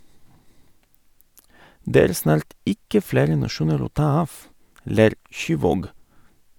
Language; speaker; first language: Norwegian; non-native, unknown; Bulgarian